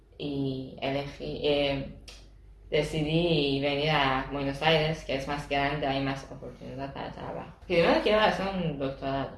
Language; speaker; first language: Spanish; non-native, learner; Persian